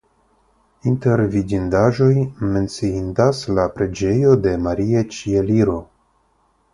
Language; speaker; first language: Esperanto; non-native, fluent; Russian